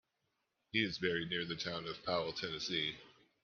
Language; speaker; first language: English; native; English